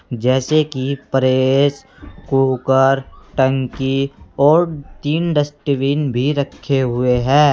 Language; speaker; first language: Hindi; native; Hindi